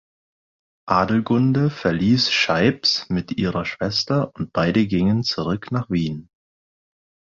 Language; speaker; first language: German; non-native, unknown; English